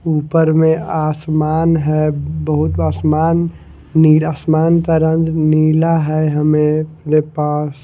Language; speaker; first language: Hindi; non-native, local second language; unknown